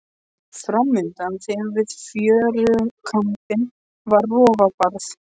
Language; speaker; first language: Icelandic; non-native, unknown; Polish